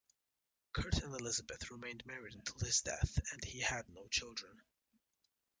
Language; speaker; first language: English; native; English